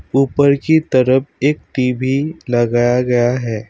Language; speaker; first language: Hindi; non-native, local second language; Assamese